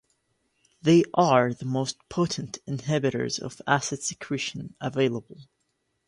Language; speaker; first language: English; native; English